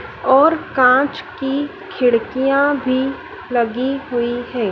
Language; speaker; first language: Hindi; native; Hindi